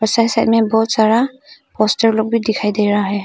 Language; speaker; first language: Hindi; non-native, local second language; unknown